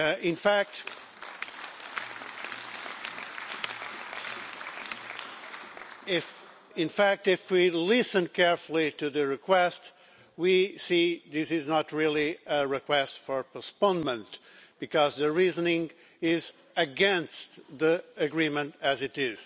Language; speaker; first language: English; non-native, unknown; Portuguese